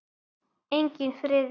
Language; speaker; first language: Icelandic; native; Icelandic